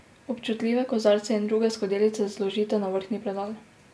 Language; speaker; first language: Slovenian; native; Slovenian